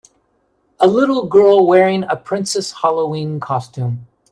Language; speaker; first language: English; native; English